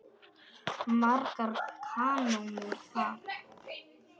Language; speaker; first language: Icelandic; non-native, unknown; Polish